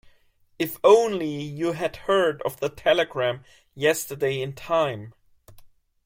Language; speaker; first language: English; non-native, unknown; German